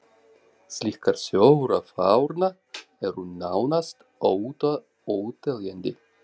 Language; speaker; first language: Icelandic; non-native, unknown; Russian